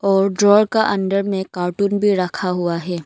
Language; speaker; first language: Hindi; non-native, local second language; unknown